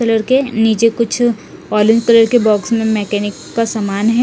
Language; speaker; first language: Hindi; non-native, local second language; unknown